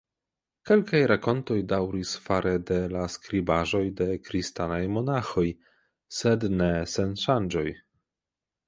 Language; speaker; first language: Esperanto; non-native, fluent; Polish